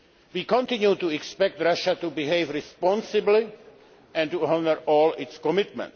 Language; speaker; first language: English; non-native, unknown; Czech